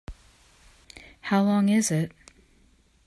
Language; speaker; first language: English; native; English